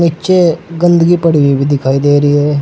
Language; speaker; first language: Hindi; native; Hindi